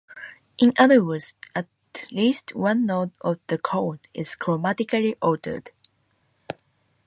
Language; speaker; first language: English; non-native, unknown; Japanese